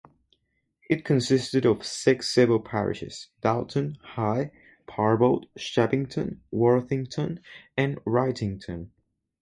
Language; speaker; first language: English; non-native, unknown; Spanish